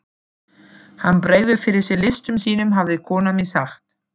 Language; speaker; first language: Icelandic; non-native, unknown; German